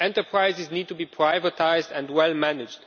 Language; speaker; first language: English; non-native, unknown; Romanian